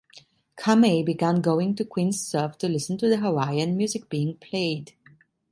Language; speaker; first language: English; non-native, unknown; Italian